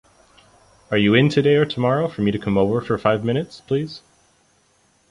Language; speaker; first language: English; native; English